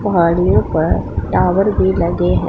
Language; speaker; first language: Hindi; non-native, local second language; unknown